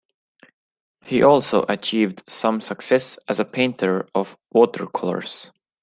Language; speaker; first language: English; non-native, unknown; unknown